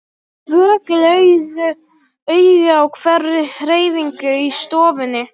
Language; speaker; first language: Icelandic; non-native, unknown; Polish